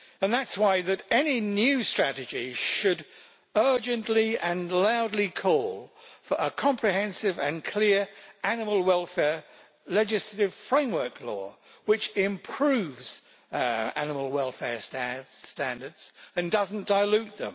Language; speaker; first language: English; native; English